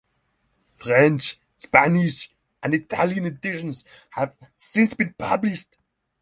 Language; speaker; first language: English; non-native, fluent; Norwegian